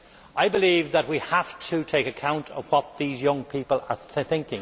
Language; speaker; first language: English; native; English